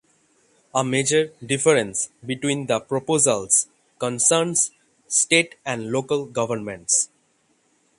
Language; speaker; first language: English; non-native, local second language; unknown